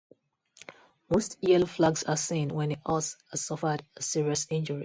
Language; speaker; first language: English; non-native, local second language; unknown